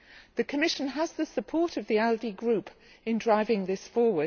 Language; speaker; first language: English; native; English